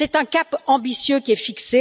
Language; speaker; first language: French; native; French